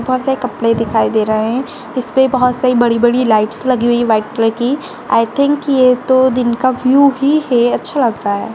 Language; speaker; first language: Hindi; non-native, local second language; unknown